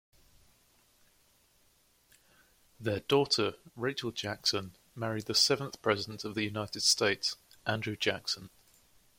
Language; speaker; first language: English; native; English